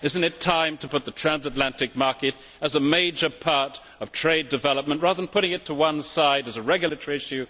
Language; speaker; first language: English; native; English